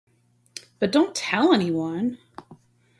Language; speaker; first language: English; native; English